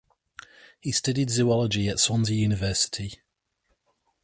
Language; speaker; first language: English; native; English